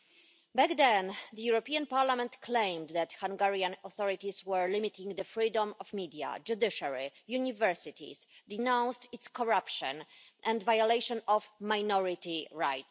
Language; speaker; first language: English; non-native, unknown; Polish